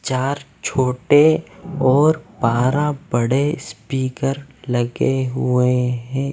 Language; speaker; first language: Hindi; non-native, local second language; Punjabi